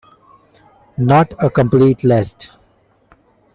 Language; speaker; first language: English; non-native, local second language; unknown